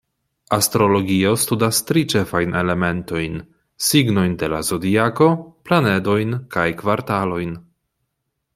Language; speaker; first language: Esperanto; non-native, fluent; Polish